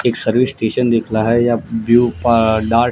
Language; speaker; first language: Hindi; non-native, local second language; Gujarati